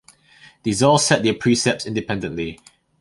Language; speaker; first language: English; non-native, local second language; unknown